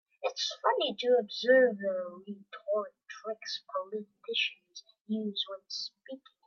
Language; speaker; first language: English; native; English